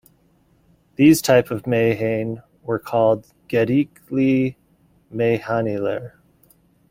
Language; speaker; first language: English; native; English